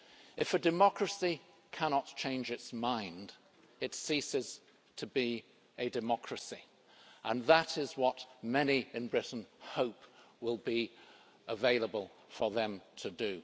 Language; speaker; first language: English; native; English